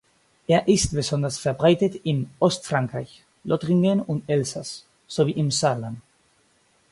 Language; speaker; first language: German; non-native, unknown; Basque